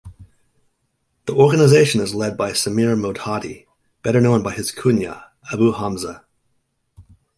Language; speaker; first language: English; native; English